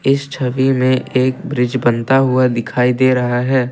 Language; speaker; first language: Hindi; non-native, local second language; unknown